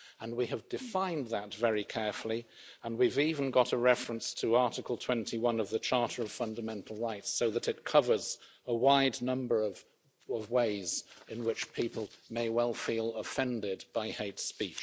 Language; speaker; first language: English; native; English